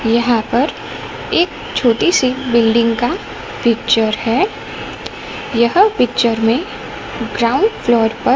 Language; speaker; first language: Hindi; non-native, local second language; Gujarati